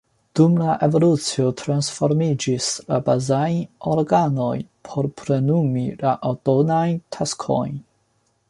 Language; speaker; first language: Esperanto; non-native, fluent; Chinese